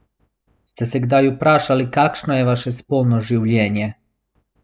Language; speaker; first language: Slovenian; non-native, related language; Bosnian